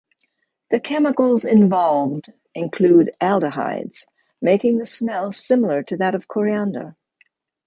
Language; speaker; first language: English; native; English